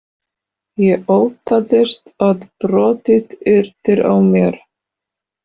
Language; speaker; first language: Icelandic; non-native, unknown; Polish